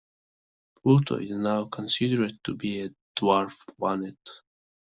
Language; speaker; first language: English; non-native, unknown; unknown